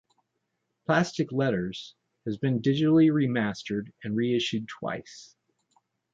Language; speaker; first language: English; native; English